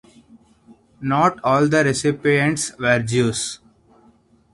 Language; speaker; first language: English; non-native, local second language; Hindi